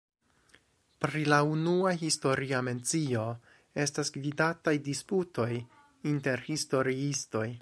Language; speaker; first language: Esperanto; non-native, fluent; English